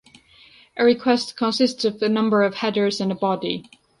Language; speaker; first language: English; non-native, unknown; Georgian